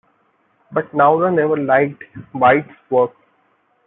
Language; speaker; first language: English; non-native, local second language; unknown